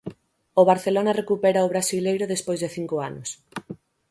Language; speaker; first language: Galician; native; Galician